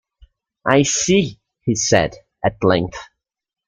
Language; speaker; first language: English; native; English